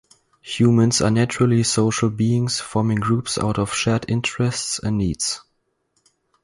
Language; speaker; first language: English; non-native, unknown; German